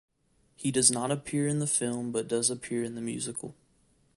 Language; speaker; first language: English; native; English